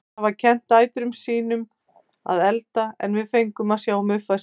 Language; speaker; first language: Icelandic; native; Icelandic